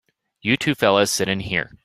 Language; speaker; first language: English; native; English